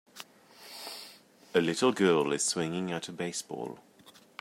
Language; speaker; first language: English; native; English